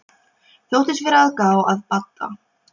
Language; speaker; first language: Icelandic; non-native, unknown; Polish